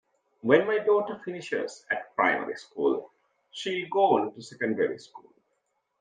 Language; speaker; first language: English; non-native, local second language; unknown